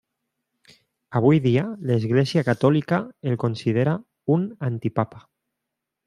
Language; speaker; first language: Catalan; non-native, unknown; Spanish